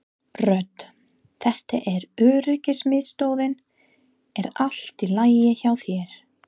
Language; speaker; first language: Icelandic; non-native, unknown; English